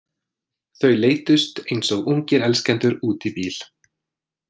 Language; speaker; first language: Icelandic; non-native, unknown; English